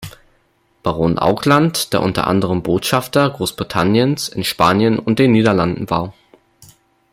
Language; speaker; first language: German; native; German